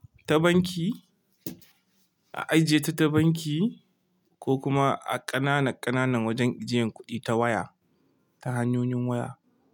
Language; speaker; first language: Hausa; non-native, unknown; Igbo